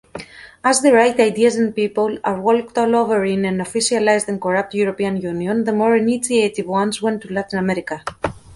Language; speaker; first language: English; native; English